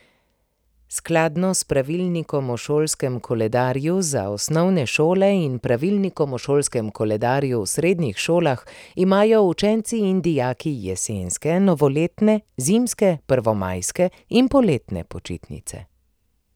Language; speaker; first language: Slovenian; native; Slovenian